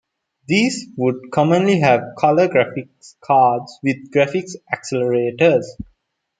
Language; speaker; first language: English; non-native, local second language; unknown